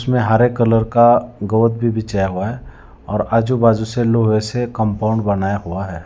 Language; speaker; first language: Hindi; non-native, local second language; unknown